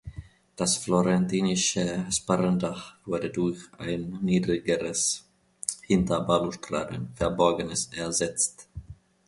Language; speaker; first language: German; non-native, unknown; Finnish